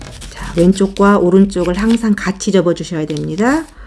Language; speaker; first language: Korean; native; Korean